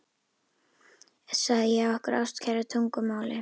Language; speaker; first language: Icelandic; native; Icelandic